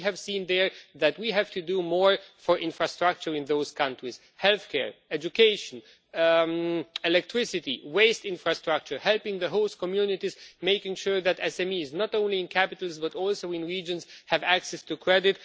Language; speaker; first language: English; non-native, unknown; Romanian